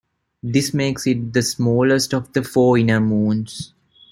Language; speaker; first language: English; non-native, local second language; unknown